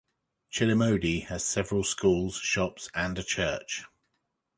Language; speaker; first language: English; native; English